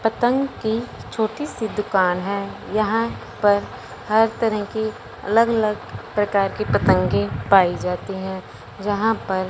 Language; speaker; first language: Hindi; non-native, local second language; Punjabi